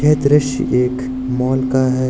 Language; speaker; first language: Hindi; native; Hindi